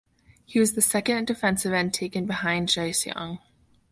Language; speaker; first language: English; native; English